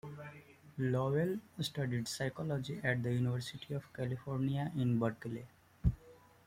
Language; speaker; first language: English; non-native, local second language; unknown